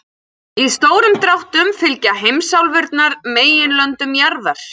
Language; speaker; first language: Icelandic; native; Icelandic